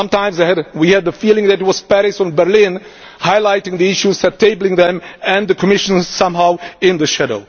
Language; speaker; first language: English; non-native, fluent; Czech